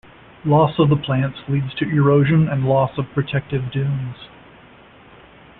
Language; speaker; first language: English; native; English